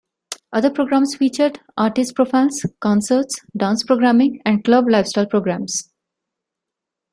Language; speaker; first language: English; non-native, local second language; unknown